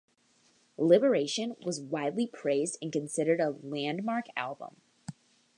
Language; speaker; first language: English; native; English